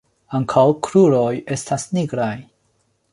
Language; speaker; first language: Esperanto; non-native, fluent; Chinese